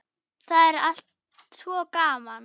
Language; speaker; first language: Icelandic; non-native, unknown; German